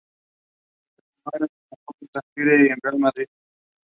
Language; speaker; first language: English; non-native, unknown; Spanish